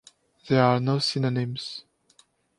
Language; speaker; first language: English; non-native, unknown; French